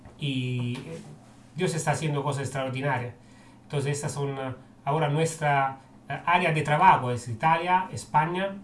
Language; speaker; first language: Spanish; non-native, fluent; Italian